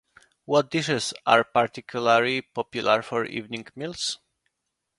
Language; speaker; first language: English; non-native, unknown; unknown